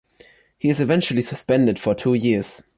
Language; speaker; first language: English; non-native, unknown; German